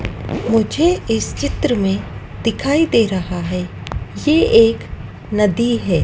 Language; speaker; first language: Hindi; native; Hindi